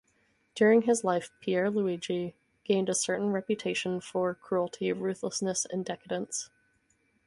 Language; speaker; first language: English; native; English